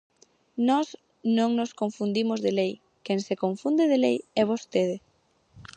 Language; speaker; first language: Galician; native; Galician